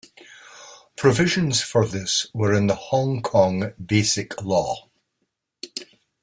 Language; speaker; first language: English; native; English